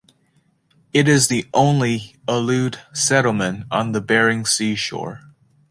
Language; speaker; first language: English; native; English